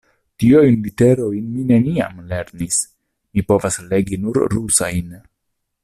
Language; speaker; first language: Esperanto; non-native, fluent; Italian